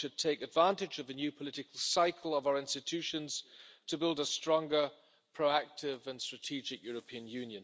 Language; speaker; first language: English; non-native, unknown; German